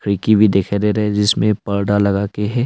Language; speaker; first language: Hindi; early bilingual, other home language; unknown